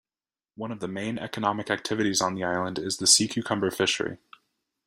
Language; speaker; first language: English; native; English